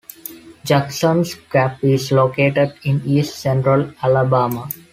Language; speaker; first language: English; non-native, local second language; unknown